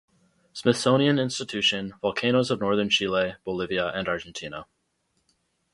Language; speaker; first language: English; native; English